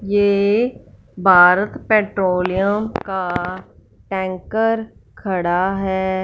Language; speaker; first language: Hindi; non-native, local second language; Punjabi